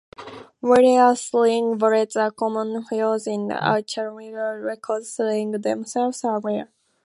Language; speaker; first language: English; native; English